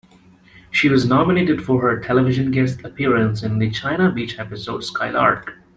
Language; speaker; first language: English; non-native, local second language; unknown